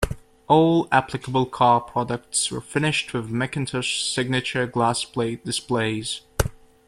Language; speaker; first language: English; native; English